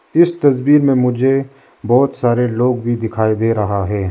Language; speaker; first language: Hindi; non-native, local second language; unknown